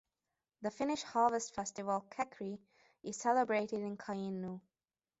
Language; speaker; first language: English; non-native, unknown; Hungarian